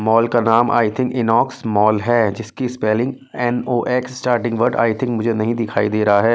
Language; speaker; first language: Hindi; native; Hindi